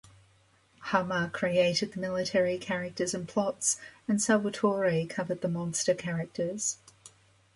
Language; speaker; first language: English; native; English